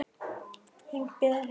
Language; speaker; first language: Icelandic; native; Icelandic